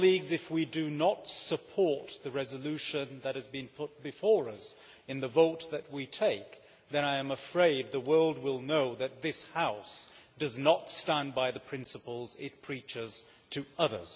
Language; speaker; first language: English; native; English